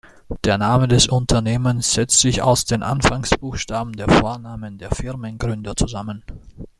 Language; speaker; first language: German; native; German